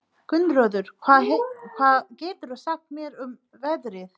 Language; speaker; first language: Icelandic; non-native, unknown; Nepali